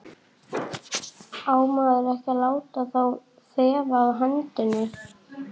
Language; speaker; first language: Icelandic; native; Icelandic